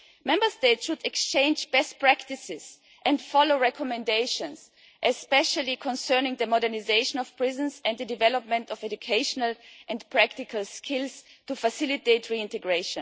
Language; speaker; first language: English; non-native, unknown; German